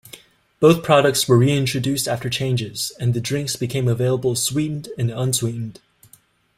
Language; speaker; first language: English; native; English